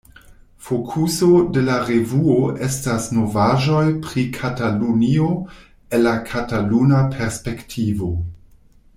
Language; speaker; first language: Esperanto; non-native, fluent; German